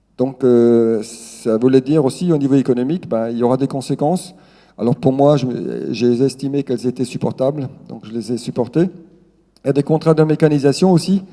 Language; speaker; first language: French; non-native, local second language; Swiss German